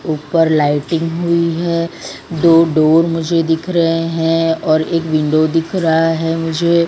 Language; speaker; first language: Hindi; non-native, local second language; Gujarati